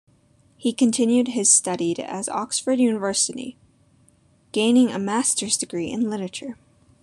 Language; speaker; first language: English; native; English